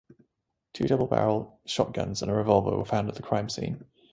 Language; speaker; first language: English; native; English